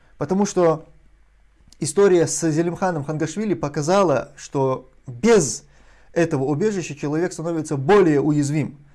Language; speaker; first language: Russian; non-native, local second language; Chechen